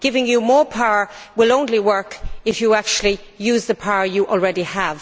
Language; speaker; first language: English; native; English